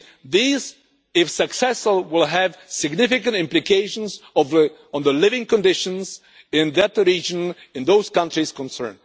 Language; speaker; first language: English; non-native, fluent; Czech